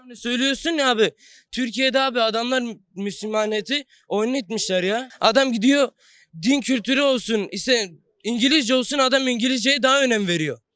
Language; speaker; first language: Turkish; non-native, local second language; Kurdish